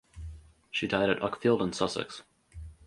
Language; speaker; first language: English; native; English